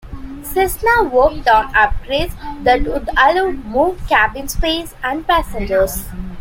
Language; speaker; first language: English; non-native, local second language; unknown